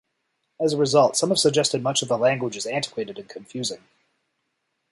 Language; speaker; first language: English; native; English